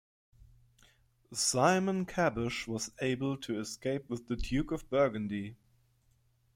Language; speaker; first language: English; non-native, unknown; German